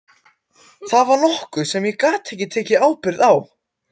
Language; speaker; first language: Icelandic; non-native, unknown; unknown